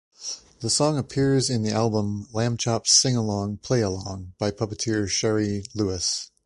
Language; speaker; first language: English; native; English